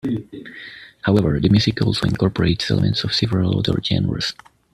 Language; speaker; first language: English; native; English